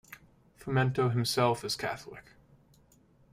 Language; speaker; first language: English; native; English